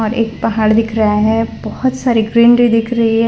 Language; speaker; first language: Hindi; non-native, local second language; Gujarati